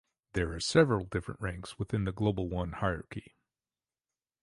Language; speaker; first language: English; native; English